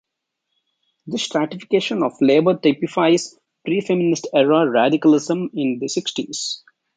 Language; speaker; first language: English; non-native, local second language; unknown